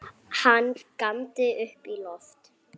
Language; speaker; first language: Icelandic; native; Icelandic